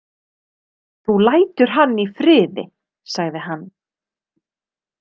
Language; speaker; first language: Icelandic; native; Icelandic